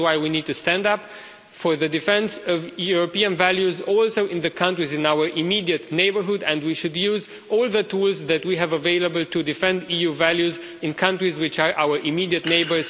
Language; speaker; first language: English; non-native, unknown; Romanian